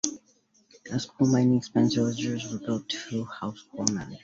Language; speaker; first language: English; native; English